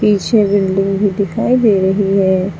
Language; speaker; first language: Hindi; native; Hindi